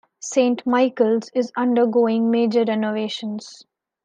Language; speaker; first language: English; non-native, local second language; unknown